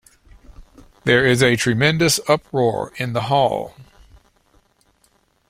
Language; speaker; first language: English; native; English